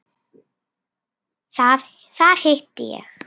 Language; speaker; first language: Icelandic; native; Icelandic